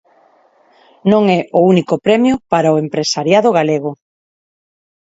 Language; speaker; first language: Galician; non-native, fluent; Spanish